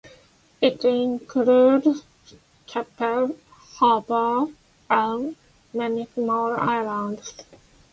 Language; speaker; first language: English; non-native, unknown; Japanese